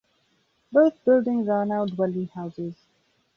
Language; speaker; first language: English; non-native, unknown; Belarusian